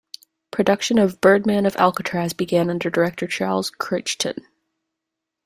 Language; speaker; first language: English; native; English